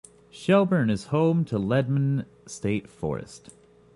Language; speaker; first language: English; native; English